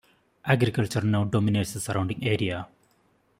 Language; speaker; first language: English; non-native, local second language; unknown